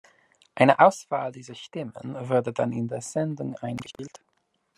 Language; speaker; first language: German; non-native, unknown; English